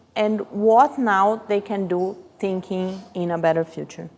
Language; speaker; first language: English; non-native, fluent; Portuguese